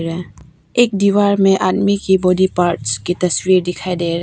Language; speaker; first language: Hindi; non-native, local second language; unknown